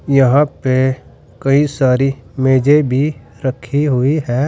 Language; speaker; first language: Hindi; native; Hindi